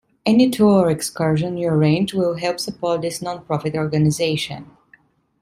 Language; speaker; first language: English; non-native, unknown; Italian